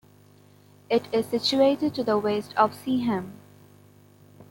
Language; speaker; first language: English; non-native, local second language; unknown